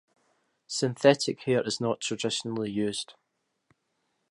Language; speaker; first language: English; native; English